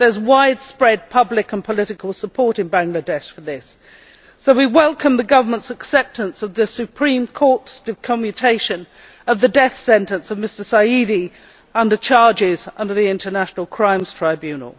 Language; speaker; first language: English; native; English